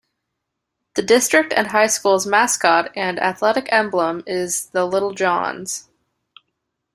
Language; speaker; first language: English; native; English